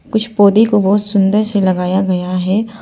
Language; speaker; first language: Hindi; non-native, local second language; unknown